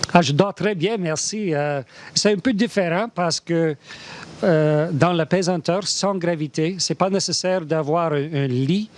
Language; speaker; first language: French; non-native, fluent; English